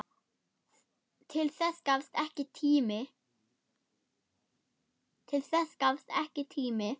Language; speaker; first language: Icelandic; non-native, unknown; German